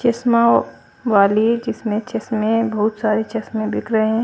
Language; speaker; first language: Hindi; native; Hindi